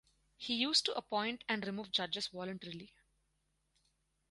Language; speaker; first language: English; non-native, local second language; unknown